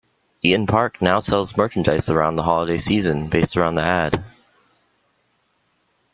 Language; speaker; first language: English; native; English